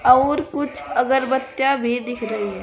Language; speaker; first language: Hindi; native; Hindi